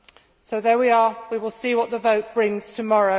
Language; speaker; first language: English; native; English